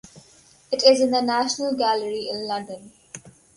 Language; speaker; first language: English; non-native, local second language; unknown